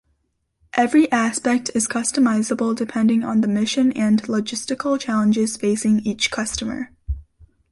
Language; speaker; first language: English; native; English